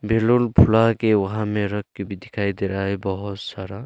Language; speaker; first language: Hindi; early bilingual, other home language; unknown